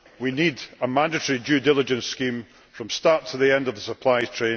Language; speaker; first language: English; native; English